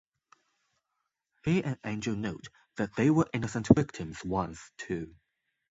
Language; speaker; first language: English; non-native, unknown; Chinese